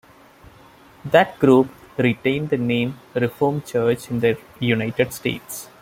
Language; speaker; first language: English; non-native, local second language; Malayalam